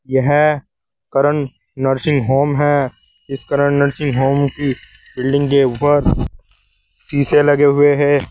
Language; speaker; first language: Hindi; native; Hindi